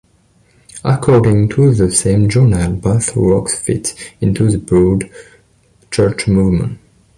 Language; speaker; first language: English; non-native, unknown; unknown